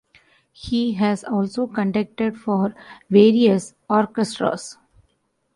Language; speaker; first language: English; non-native, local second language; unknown